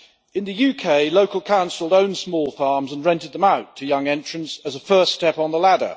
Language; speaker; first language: English; native; English